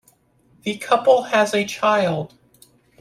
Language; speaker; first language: English; native; English